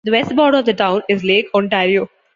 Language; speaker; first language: English; non-native, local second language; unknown